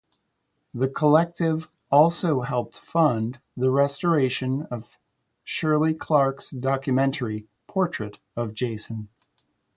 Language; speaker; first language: English; native; English